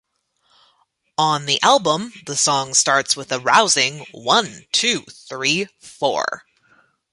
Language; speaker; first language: English; native; English